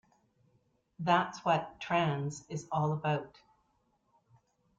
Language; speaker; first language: English; native; English